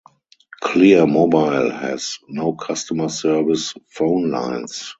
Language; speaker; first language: English; non-native, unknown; German